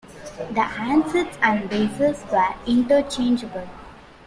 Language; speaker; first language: English; non-native, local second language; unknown